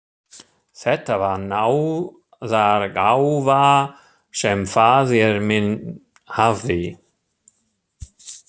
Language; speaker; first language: Icelandic; non-native, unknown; German